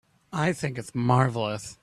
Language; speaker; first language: English; native; English